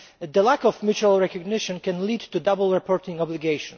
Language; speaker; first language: English; non-native, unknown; Polish